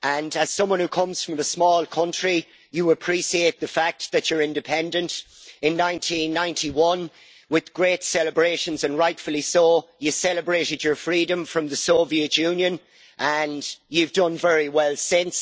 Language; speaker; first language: English; native; English